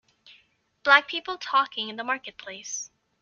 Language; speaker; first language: English; native; English